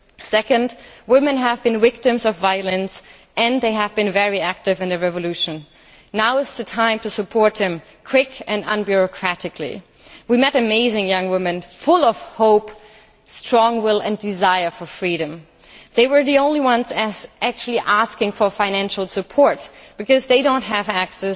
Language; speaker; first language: English; non-native, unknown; German